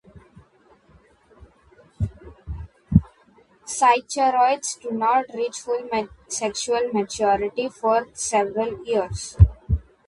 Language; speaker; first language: English; non-native, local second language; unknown